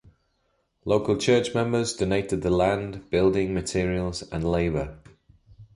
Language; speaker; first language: English; native; English